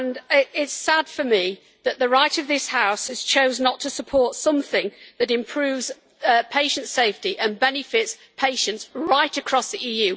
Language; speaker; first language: English; native; English